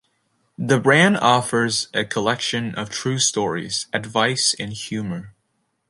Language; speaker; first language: English; native; English